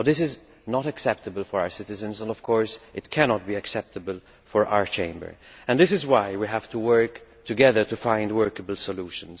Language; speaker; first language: English; non-native, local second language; Maltese